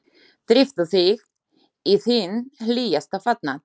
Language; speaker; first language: Icelandic; non-native, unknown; Slovak